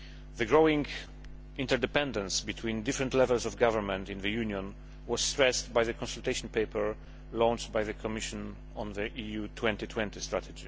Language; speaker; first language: English; non-native, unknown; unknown